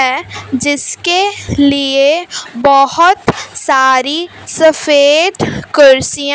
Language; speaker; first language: Hindi; non-native, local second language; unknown